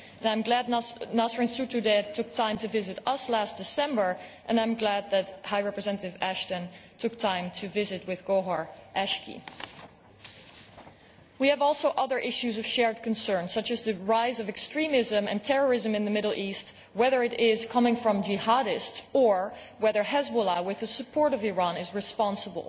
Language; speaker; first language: English; non-native, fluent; Dutch